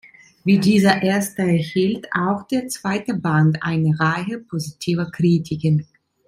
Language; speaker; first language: German; non-native, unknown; Italian